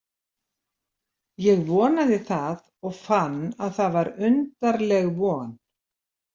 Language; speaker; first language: Icelandic; native; Icelandic